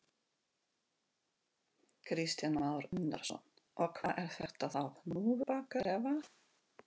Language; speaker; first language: Icelandic; non-native, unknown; Russian